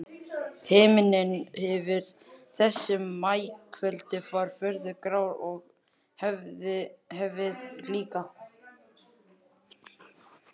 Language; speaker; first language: Icelandic; native; Icelandic